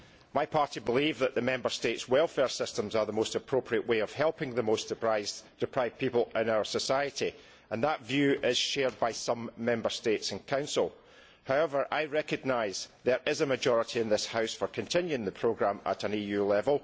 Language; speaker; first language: English; native; English